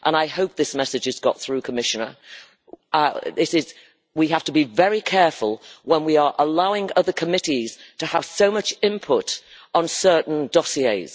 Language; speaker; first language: English; native; English